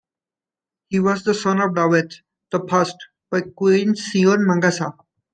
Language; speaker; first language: English; non-native, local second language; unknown